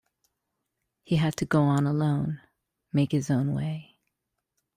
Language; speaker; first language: English; native; English